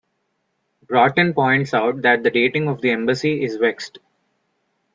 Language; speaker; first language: English; non-native, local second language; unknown